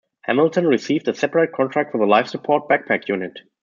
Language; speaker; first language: English; non-native, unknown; German